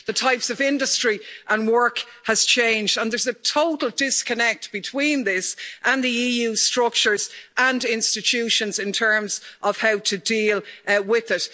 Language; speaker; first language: English; native; English